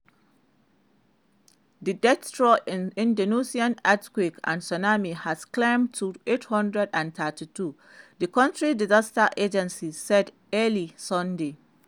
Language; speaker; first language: English; non-native, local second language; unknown